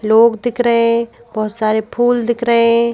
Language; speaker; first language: Hindi; native; Hindi